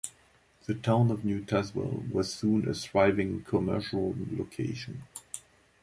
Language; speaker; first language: English; non-native, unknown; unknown